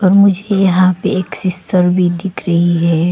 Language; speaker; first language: Hindi; non-native, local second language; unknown